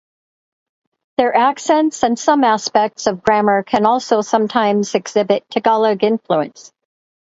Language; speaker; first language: English; native; English